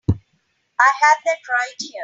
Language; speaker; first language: English; non-native, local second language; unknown